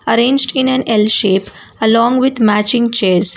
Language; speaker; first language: English; non-native, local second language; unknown